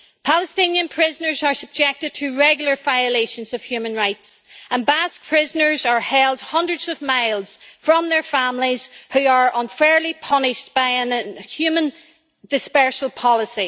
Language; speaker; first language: English; native; English